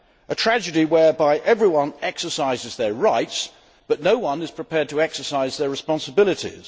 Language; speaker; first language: English; native; English